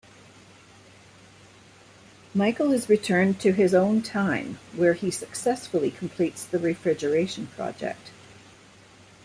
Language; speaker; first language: English; native; English